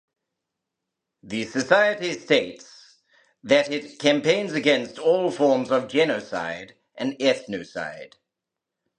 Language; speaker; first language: English; native; English